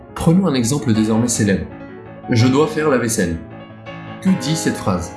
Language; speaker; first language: French; native; French